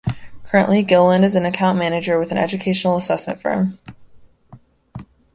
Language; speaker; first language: English; native; English